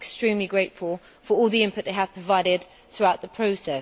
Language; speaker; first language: English; native; English